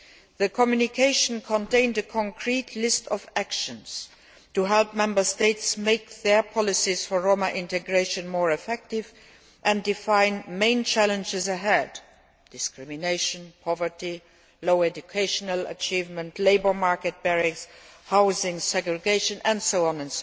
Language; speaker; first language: English; non-native, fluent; Luxembourgish